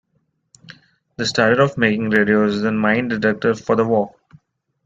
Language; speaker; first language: English; non-native, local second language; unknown